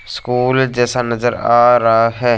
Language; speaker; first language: Hindi; non-native, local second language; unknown